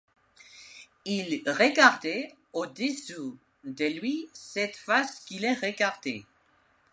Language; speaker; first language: French; non-native, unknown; Spanish